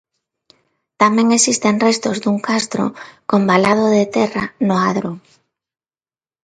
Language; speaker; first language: Galician; non-native, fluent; Spanish